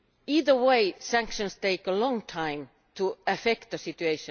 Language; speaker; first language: English; non-native, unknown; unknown